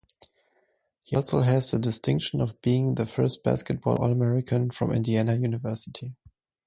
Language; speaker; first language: English; non-native, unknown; German